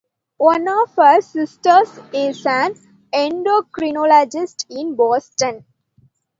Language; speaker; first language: English; non-native, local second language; Tamil